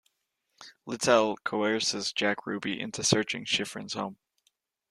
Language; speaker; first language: English; native; English